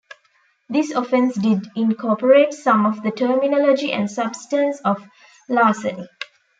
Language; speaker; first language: English; non-native, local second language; Tamil